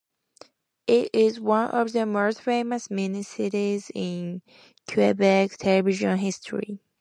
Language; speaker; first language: English; native; English